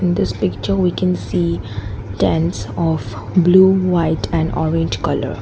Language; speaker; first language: English; non-native, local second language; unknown